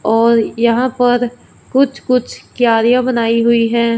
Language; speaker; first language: Hindi; non-native, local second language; Punjabi